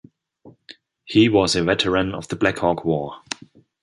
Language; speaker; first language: English; non-native, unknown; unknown